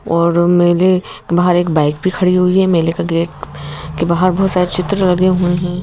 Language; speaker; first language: Hindi; native; Hindi